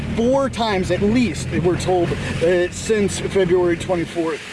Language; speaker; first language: English; native; English